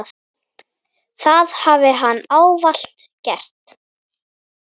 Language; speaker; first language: Icelandic; native; Icelandic